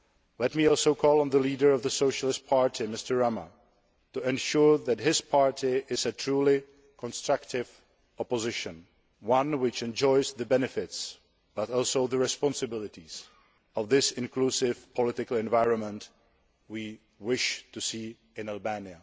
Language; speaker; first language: English; non-native, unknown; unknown